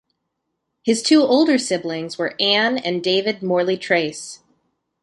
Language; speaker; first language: English; native; English